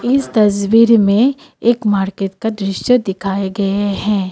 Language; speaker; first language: Hindi; non-native, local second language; Assamese